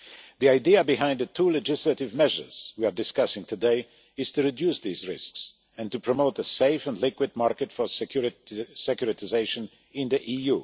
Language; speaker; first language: English; non-native, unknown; Polish